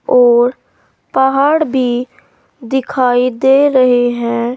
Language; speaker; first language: Hindi; native; Hindi